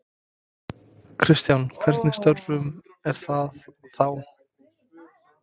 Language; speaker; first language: Icelandic; non-native, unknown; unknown